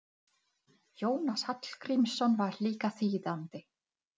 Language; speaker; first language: Icelandic; non-native, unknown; Czech